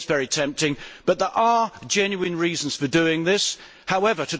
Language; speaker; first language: English; native; English